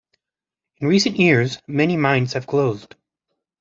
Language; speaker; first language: English; native; English